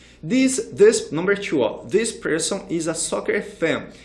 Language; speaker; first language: English; non-native, fluent; Portuguese